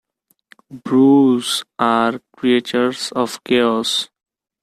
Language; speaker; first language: English; non-native, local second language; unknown